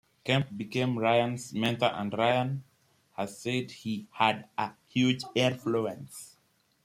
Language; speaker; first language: English; native; English